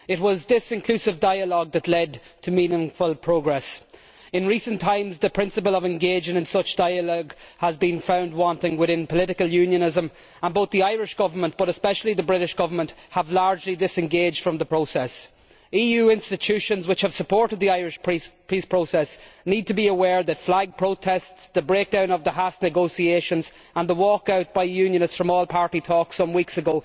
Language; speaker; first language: English; native; English